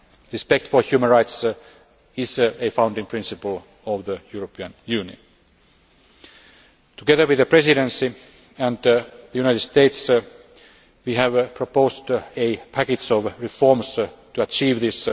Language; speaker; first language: English; non-native, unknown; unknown